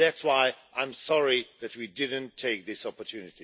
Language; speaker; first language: English; non-native, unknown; Swedish